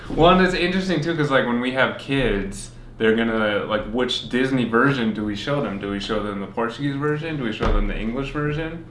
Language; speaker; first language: English; native; English